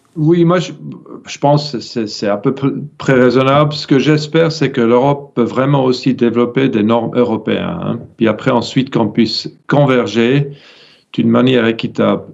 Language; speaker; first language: French; non-native, fluent; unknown